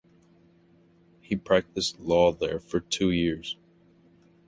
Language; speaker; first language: English; native; English